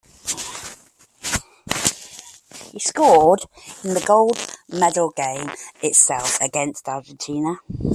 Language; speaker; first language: English; native; English